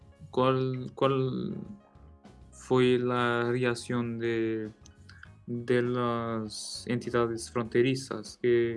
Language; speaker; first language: Spanish; non-native, related language; Portuguese